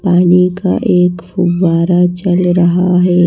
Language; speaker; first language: Hindi; native; Hindi